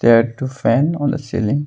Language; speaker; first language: English; non-native, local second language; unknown